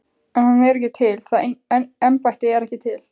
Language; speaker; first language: Icelandic; native; Icelandic